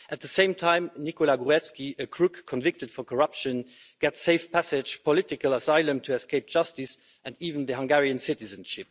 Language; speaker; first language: English; non-native, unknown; Luxembourgish